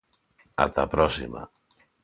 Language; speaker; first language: Galician; non-native, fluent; Spanish